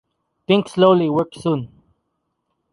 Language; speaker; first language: English; non-native, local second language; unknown